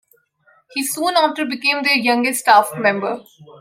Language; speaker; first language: English; non-native, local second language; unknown